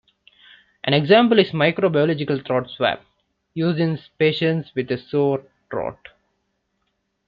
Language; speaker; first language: English; non-native, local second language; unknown